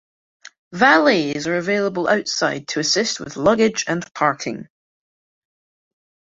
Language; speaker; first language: English; native; English